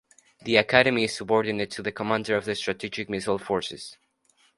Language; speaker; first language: English; non-native, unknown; Spanish